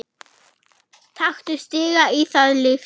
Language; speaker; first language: Icelandic; non-native, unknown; German